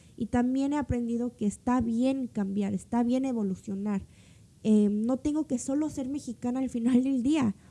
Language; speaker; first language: Spanish; early bilingual, other home language; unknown